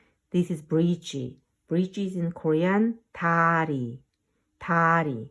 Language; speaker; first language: English; non-native, fluent; Korean